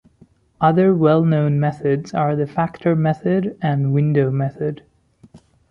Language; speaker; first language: English; non-native, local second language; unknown